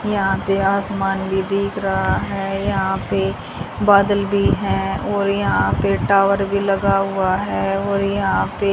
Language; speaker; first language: Hindi; native; Hindi